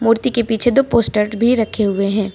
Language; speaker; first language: Hindi; native; Hindi